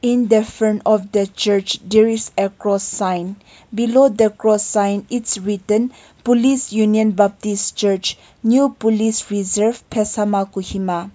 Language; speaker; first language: English; non-native, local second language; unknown